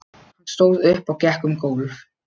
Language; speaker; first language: Icelandic; non-native, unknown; Polish